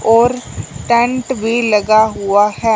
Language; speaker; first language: Hindi; non-native, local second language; Punjabi